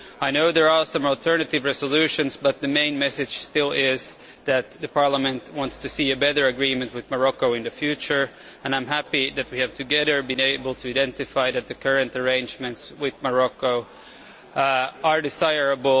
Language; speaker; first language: English; non-native, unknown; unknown